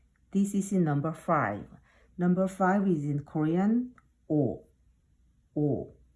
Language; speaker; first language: English; non-native, fluent; Korean